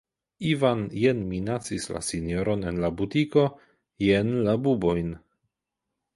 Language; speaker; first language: Esperanto; non-native, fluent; Polish